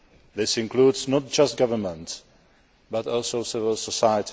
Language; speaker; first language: English; non-native, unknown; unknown